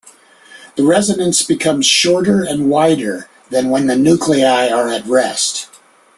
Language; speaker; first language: English; native; English